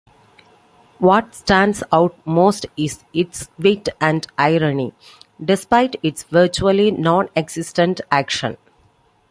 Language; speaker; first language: English; non-native, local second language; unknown